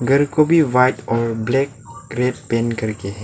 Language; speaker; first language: Hindi; non-native, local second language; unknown